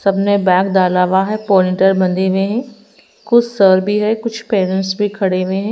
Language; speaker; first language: Hindi; native; Hindi